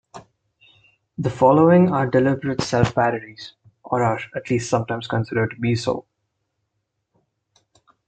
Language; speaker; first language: English; non-native, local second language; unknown